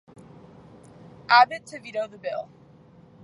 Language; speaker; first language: English; native; English